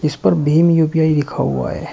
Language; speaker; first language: Hindi; native; Hindi